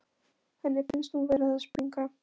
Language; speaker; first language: Icelandic; non-native, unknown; Polish